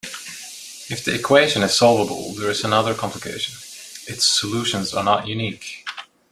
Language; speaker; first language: English; non-native, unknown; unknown